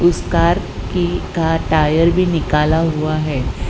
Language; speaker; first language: Hindi; non-native, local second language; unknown